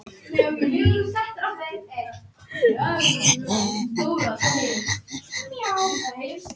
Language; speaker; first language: Icelandic; non-native, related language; Danish